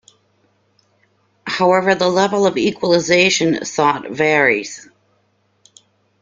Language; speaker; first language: English; native; English